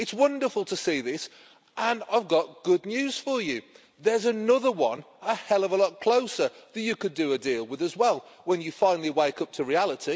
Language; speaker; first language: English; native; English